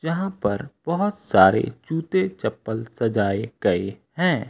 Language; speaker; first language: Hindi; native; Hindi